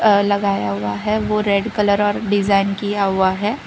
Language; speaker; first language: Hindi; non-native, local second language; Gujarati